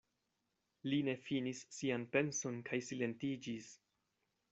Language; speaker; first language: Esperanto; non-native, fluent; Spanish